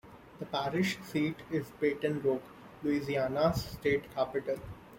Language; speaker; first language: English; non-native, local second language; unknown